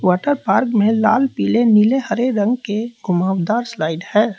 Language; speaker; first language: Hindi; native; Hindi